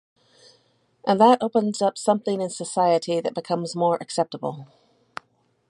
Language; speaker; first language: English; native; English